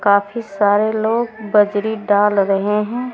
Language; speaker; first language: Hindi; native; Hindi